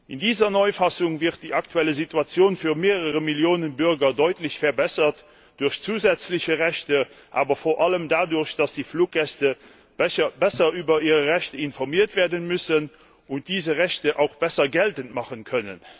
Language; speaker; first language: German; non-native, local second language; Luxembourgish